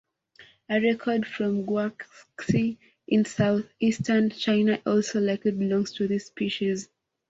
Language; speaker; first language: English; non-native, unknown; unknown